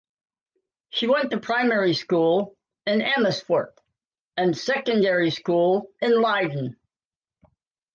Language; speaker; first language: English; native; English